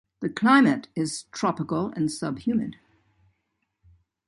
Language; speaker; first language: English; native; English